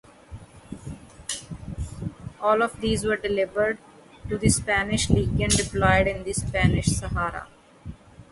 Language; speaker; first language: English; non-native, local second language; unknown